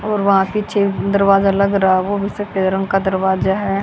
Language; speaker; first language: Hindi; native; Hindi